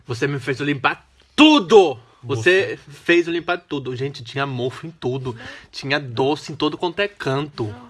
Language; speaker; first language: Portuguese; non-native, related language; Spanish